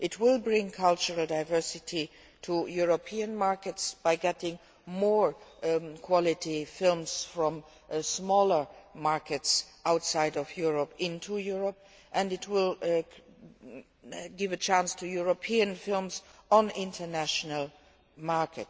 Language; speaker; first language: English; non-native, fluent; Luxembourgish